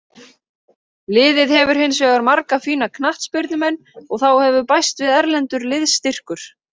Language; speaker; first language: Icelandic; native; Icelandic